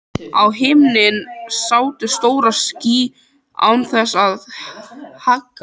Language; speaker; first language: Icelandic; native; Icelandic